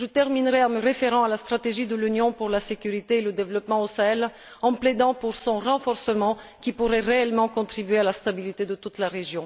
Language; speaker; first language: French; non-native, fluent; Bulgarian